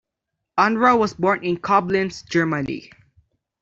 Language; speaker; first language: English; non-native, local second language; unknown